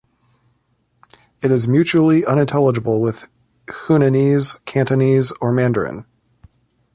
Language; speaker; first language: English; native; English